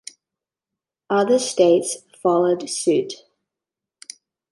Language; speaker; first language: English; native; English